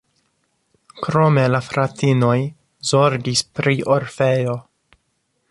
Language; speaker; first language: Esperanto; non-native, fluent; English